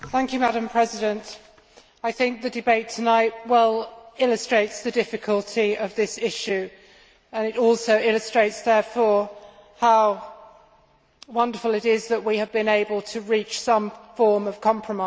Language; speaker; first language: English; native; English